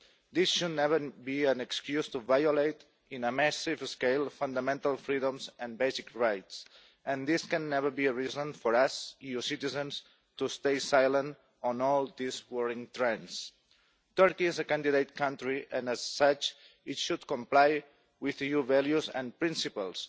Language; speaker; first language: English; non-native, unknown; Catalan